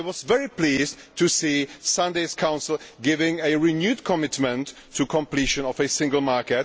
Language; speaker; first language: English; non-native, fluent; Czech